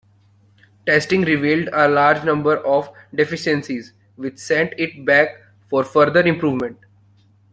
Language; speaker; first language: English; non-native, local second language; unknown